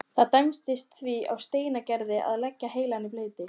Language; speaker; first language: Icelandic; native; Icelandic